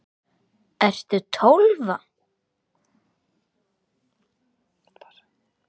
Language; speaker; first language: Icelandic; native; Icelandic